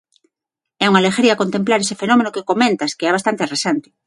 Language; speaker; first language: Galician; non-native, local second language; Spanish